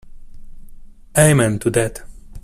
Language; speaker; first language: English; non-native, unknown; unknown